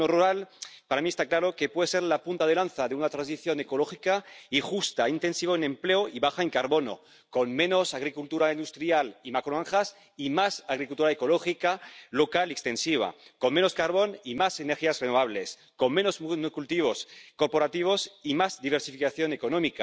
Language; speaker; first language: Spanish; native; Spanish